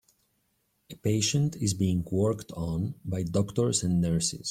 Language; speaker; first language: English; native; English